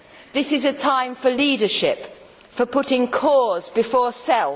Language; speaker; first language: English; native; English